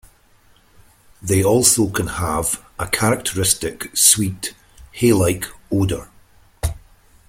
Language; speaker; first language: English; native; English